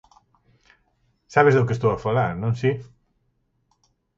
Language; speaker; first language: Galician; native; Galician